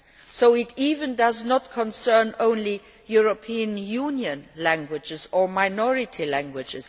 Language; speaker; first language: English; non-native, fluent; Luxembourgish